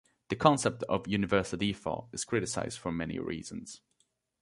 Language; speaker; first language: English; native; English